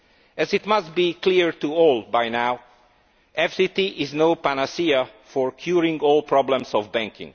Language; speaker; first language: English; non-native, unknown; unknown